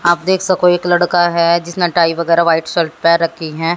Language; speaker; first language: Hindi; native; Hindi